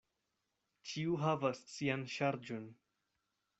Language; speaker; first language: Esperanto; non-native, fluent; Spanish